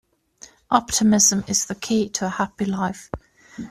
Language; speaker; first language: English; native; English